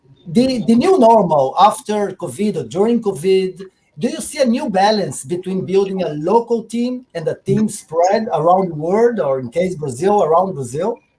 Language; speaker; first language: English; non-native, fluent; Portuguese